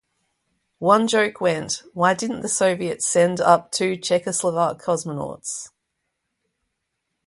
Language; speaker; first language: English; native; English